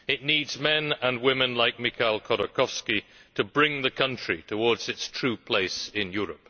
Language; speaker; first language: English; native; English